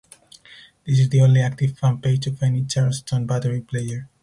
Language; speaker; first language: English; non-native, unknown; Spanish